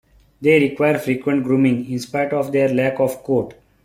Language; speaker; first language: English; non-native, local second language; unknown